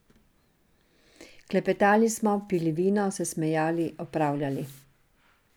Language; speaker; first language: Slovenian; non-native, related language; Serbian